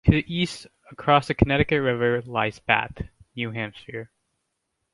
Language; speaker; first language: English; native; English